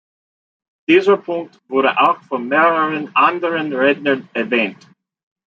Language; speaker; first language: German; non-native, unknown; English